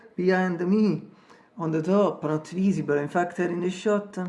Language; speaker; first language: English; non-native, learner; Italian